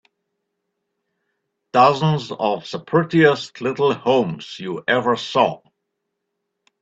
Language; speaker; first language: English; native; English